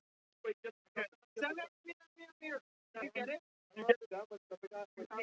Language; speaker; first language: Icelandic; non-native, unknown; English